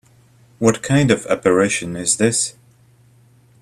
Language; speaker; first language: English; native; English